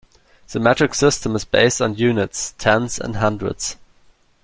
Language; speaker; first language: English; non-native, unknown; German